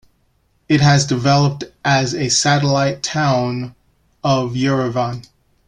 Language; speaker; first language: English; native; English